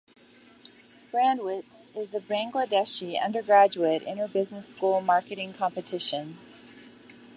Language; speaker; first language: English; native; English